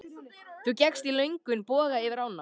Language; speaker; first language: Icelandic; native; Icelandic